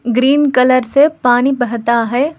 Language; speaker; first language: Hindi; non-native, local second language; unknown